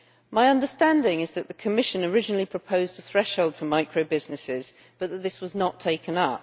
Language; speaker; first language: English; native; English